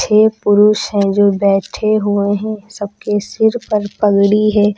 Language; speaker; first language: Hindi; native; Hindi